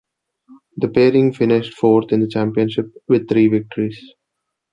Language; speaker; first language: English; non-native, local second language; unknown